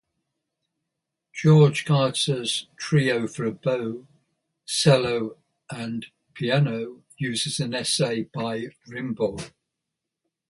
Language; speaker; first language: English; native; English